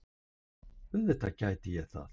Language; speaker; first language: Icelandic; native; Icelandic